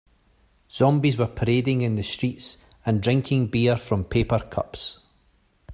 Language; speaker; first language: English; native; English